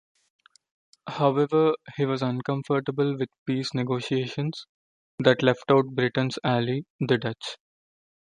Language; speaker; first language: English; non-native, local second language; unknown